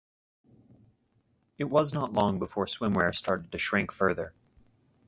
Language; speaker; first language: English; native; English